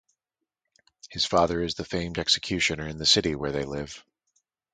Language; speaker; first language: English; native; English